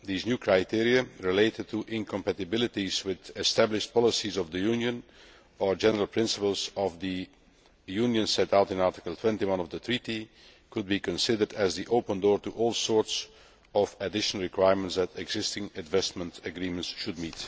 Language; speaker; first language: English; non-native, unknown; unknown